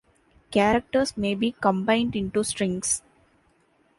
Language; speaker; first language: English; non-native, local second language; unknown